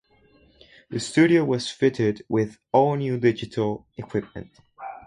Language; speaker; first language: English; non-native, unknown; Spanish